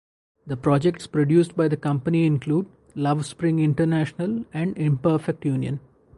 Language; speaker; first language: English; non-native, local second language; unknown